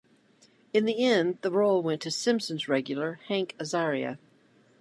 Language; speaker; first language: English; native; English